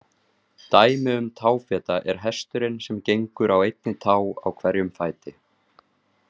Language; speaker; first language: Icelandic; native; Icelandic